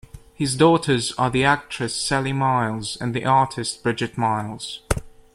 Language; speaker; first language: English; native; English